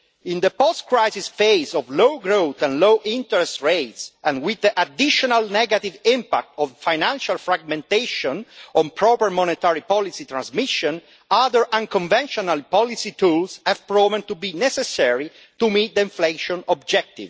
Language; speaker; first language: English; non-native, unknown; Italian